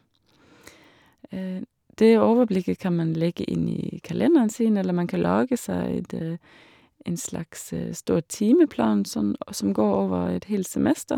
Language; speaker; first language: Norwegian; non-native, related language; Danish